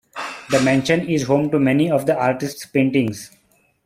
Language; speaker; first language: English; non-native, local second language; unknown